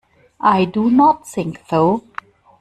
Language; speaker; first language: English; non-native, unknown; German